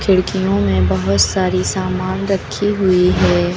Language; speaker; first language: Hindi; native; Hindi